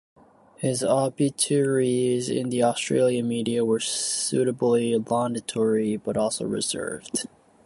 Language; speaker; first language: English; native; English